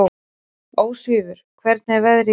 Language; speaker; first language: Icelandic; native; Icelandic